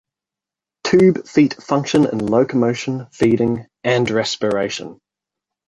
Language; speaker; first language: English; native; English